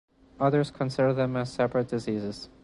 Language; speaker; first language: English; non-native, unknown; Spanish